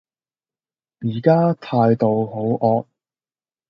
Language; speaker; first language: Cantonese; native; Cantonese